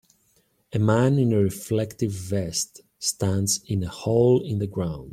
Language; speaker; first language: English; native; English